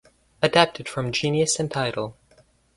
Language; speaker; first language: English; native; English